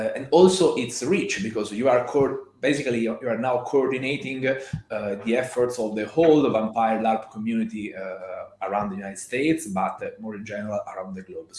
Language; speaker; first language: English; non-native, fluent; Italian